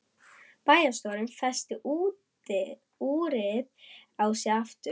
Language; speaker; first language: Icelandic; non-native, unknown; German